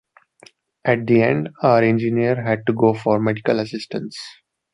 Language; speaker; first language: English; non-native, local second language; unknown